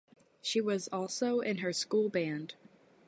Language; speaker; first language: English; native; English